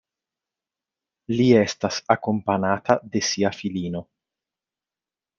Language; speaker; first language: Esperanto; non-native, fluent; Italian